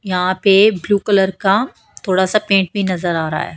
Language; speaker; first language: Hindi; native; Hindi